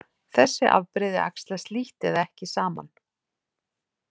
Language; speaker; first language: Icelandic; native; Icelandic